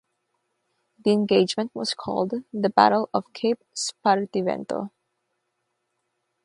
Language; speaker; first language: English; non-native, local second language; Filipino